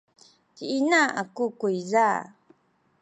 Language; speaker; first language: Sakizaya; non-native, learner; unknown